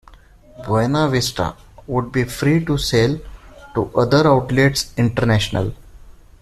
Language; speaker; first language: English; non-native, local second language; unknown